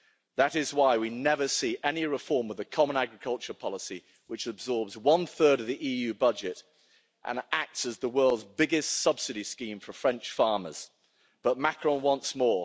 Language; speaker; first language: English; native; English